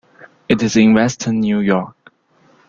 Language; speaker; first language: English; non-native, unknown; Chinese